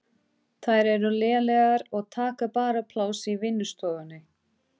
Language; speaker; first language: Icelandic; non-native, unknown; Portuguese